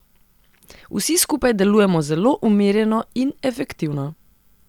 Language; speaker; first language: Slovenian; non-native, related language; Serbian